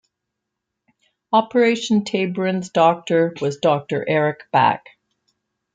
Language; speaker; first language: English; native; English